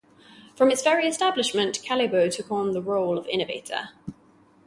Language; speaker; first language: English; native; English